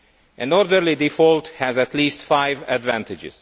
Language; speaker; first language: English; non-native, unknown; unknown